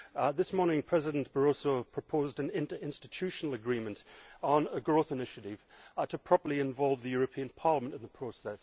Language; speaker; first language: English; native; English